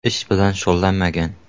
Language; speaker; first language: Uzbek; native; Uzbek